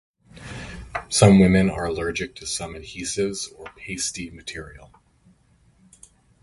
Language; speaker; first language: English; native; English